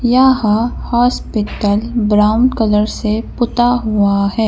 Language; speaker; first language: Hindi; native; Hindi